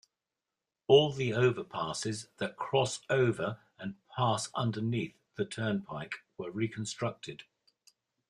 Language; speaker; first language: English; native; English